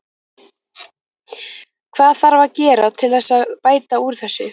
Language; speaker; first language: Icelandic; native; Icelandic